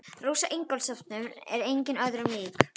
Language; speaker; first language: Icelandic; native; Icelandic